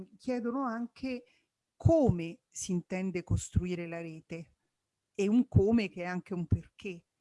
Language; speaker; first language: Italian; native; Italian